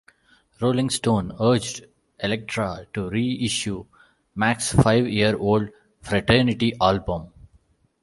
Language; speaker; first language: English; non-native, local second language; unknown